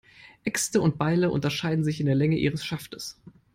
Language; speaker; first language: English; non-native, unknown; German